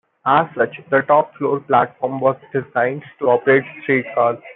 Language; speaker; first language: English; non-native, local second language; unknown